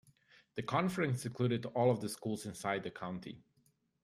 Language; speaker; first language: English; native; English